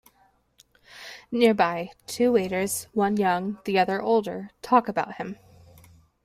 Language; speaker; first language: English; native; English